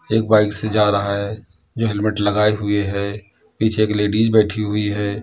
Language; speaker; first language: Hindi; native; Hindi